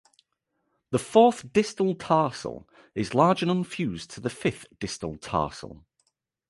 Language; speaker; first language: English; native; English